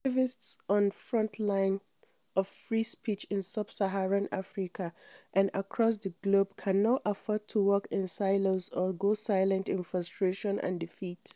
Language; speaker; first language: English; non-native, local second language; Hausa